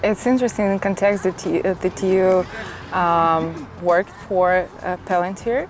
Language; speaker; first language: English; non-native, learner; Russian